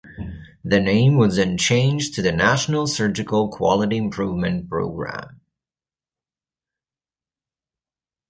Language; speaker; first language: English; native; English